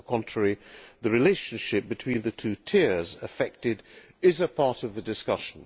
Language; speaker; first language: English; non-native, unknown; Hungarian